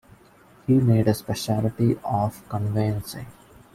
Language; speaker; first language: English; non-native, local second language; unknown